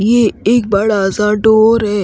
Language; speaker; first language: Hindi; native; Hindi